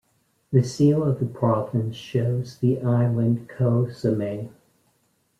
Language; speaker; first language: English; native; English